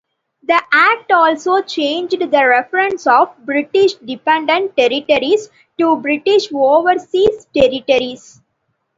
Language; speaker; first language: English; non-native, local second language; Tamil